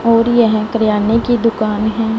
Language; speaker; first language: Hindi; non-native, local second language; Punjabi